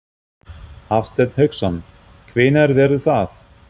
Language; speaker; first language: Icelandic; non-native, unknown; German